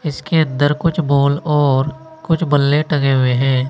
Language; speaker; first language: Hindi; native; Hindi